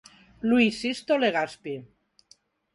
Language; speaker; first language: Galician; non-native, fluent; Spanish